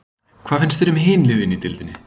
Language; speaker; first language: Icelandic; native; Icelandic